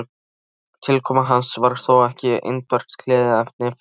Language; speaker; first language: Icelandic; non-native, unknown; Polish